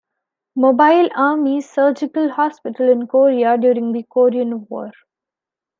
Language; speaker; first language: English; non-native, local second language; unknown